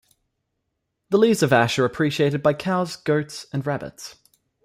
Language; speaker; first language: English; native; English